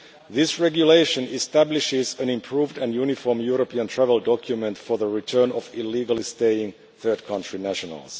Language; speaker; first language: English; non-native, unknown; Finnish